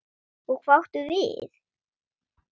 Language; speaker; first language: Icelandic; non-native, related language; Swedish